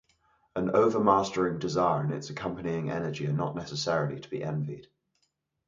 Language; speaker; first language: English; native; English